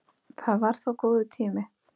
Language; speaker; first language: Icelandic; native; Icelandic